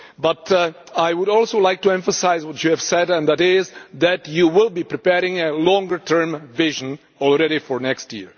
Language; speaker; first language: English; non-native, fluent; Czech